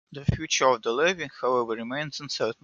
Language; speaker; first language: English; non-native, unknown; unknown